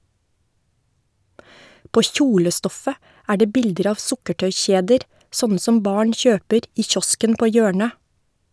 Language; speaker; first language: Norwegian; native; Norwegian